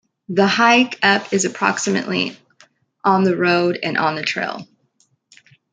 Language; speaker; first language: English; native; English